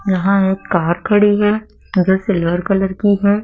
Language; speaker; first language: Hindi; native; Hindi